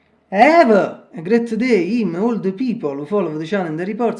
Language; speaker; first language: English; non-native, learner; Italian